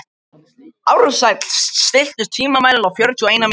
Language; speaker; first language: Icelandic; non-native, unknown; Macedonian